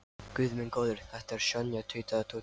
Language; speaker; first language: Icelandic; non-native, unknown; Lithuanian